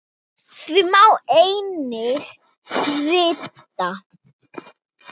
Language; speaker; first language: Icelandic; non-native, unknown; Thai